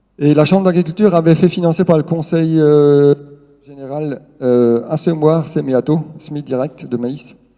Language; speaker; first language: French; non-native, local second language; Swiss German